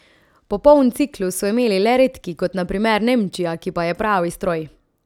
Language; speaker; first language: Slovenian; native; Slovenian